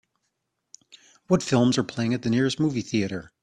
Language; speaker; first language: English; native; English